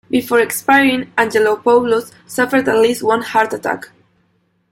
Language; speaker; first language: English; non-native, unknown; Spanish